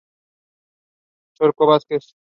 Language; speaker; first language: English; non-native, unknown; Spanish